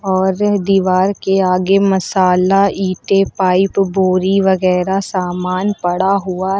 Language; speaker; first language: Hindi; native; Hindi